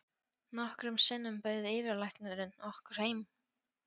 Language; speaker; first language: Icelandic; non-native, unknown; Polish